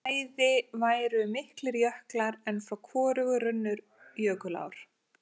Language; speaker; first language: Icelandic; native; Icelandic